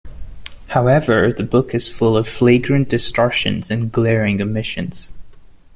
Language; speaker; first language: English; non-native, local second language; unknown